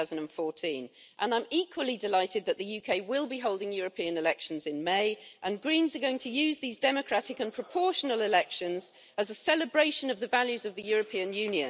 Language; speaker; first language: English; native; English